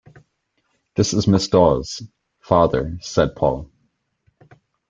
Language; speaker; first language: English; native; English